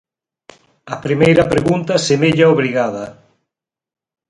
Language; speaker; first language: Galician; native; Galician